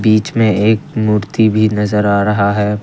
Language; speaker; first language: Hindi; non-native, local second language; Assamese